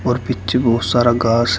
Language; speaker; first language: Hindi; native; Hindi